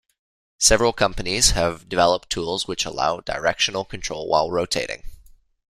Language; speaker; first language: English; native; English